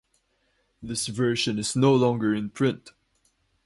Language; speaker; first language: English; non-native, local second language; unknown